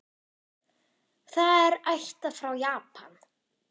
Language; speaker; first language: Icelandic; non-native, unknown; German